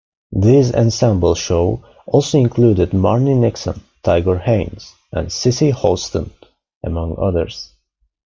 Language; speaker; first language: English; non-native, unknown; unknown